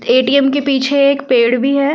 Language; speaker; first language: Hindi; native; Hindi